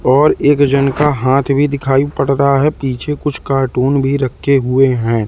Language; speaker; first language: Hindi; native; Hindi